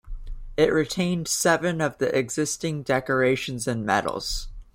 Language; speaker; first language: English; native; English